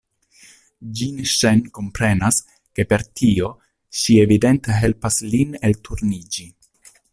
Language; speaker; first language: Esperanto; non-native, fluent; Italian